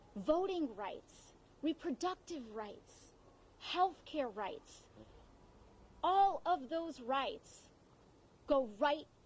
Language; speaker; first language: English; early bilingual, other home language; Spanish